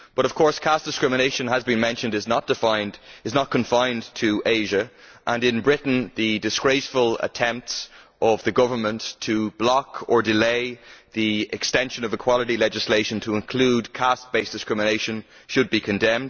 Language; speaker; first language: English; native; English